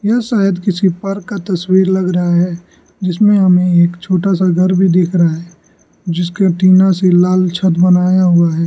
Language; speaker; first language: Hindi; non-native, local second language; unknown